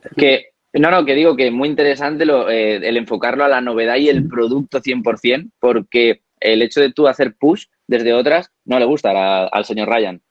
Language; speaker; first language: Spanish; native; Spanish